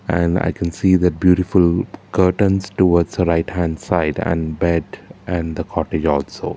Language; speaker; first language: English; non-native, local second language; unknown